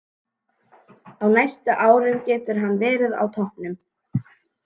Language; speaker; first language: Icelandic; native; Icelandic